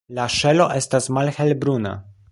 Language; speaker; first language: Esperanto; non-native, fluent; Polish